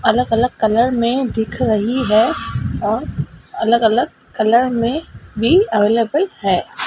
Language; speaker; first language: Hindi; native; Hindi